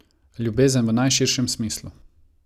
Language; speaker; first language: Slovenian; non-native, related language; Croatian